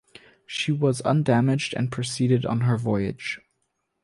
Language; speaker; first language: English; non-native, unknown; German